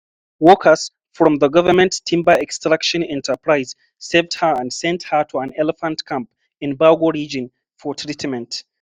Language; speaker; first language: English; non-native, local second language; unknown